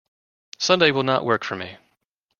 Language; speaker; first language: English; native; English